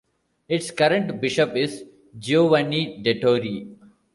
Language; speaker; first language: English; non-native, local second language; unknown